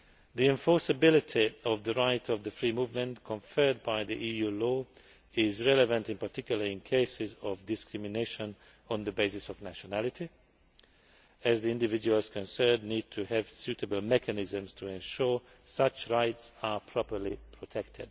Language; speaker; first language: English; non-native, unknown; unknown